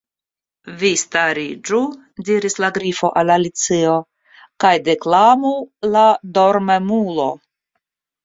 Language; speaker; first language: Esperanto; non-native, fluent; Russian